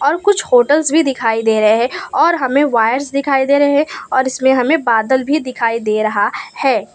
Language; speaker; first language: Hindi; non-native, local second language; Gujarati